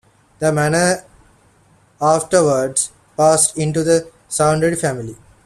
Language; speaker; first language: English; non-native, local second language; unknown